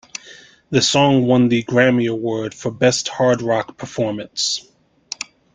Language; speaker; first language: English; native; English